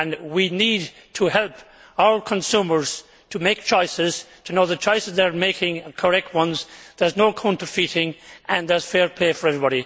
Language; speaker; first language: English; native; English